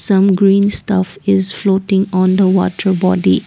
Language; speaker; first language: English; non-native, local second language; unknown